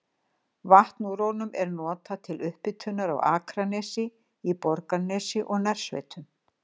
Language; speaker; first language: Icelandic; native; Icelandic